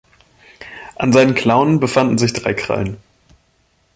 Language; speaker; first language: German; native; German